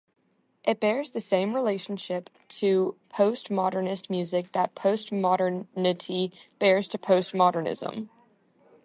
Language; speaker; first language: English; native; English